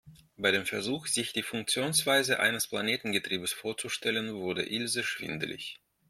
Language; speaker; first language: German; non-native, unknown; Russian